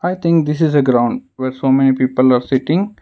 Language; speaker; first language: English; non-native, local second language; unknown